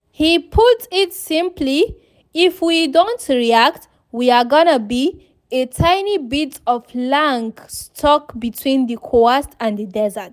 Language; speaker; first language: English; non-native, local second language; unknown